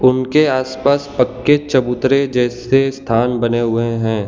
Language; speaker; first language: Hindi; non-native, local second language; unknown